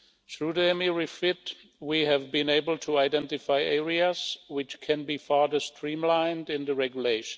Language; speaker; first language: English; non-native, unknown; Czech